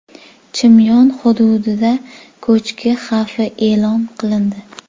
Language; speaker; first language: Uzbek; native; Uzbek